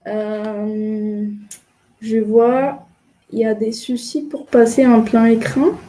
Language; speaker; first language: French; non-native, fluent; Spanish